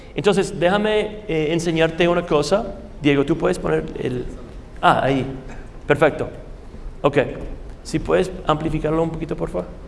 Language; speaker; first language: Spanish; non-native, fluent; English